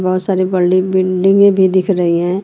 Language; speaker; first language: Hindi; native; Hindi